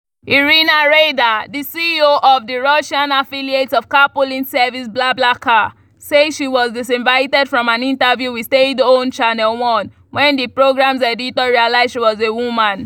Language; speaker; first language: English; non-native, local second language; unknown